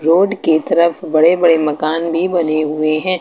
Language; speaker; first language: Hindi; native; Hindi